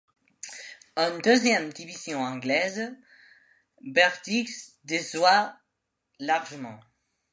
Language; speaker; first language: French; non-native, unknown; Spanish